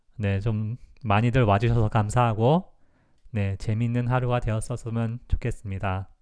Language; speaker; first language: Korean; native; Korean